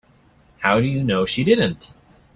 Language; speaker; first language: English; native; English